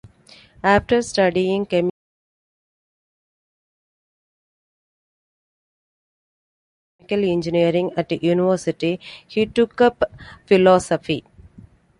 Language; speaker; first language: English; non-native, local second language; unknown